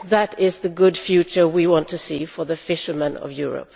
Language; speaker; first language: English; non-native, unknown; Swedish